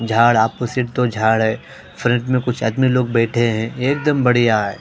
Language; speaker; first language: Hindi; non-native, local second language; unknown